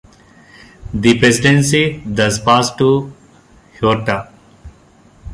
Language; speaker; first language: English; non-native, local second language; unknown